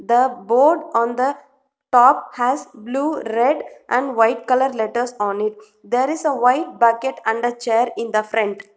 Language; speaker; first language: English; non-native, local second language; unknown